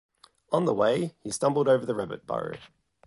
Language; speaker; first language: English; native; English